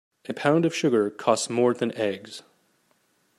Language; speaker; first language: English; native; English